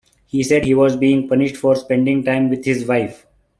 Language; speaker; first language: English; non-native, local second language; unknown